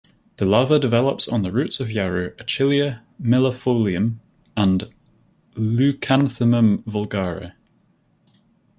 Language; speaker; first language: English; native; English